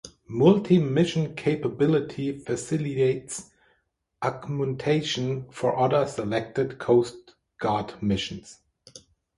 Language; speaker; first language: English; native; English